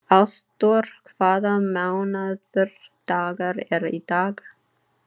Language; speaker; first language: Icelandic; non-native, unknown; English